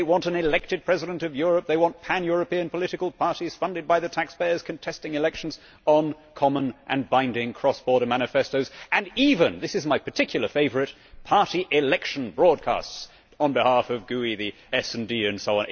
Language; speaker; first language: English; native; English